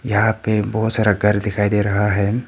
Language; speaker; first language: Hindi; non-native, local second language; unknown